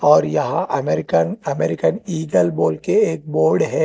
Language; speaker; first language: Hindi; non-native, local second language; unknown